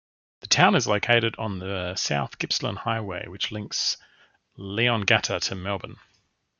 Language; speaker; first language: English; native; English